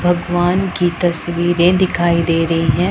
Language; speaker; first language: Hindi; non-native, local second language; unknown